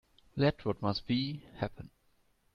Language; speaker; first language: English; non-native, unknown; German